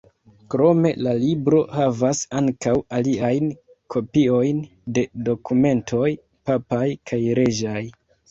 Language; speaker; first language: Esperanto; non-native, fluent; Kinyarwanda